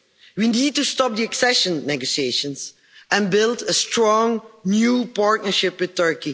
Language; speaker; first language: English; non-native, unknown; Dutch